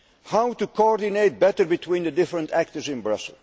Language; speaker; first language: English; non-native, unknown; Dutch